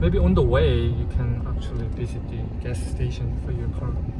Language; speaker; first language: English; non-native, fluent; Korean